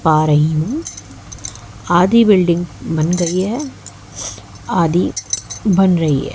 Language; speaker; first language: Hindi; native; Hindi